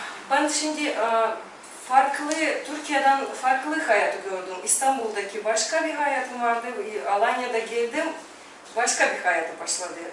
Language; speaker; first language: Turkish; non-native, fluent; Russian